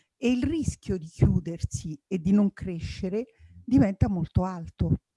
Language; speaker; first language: Italian; native; Italian